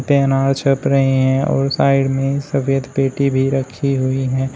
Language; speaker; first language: Hindi; native; Hindi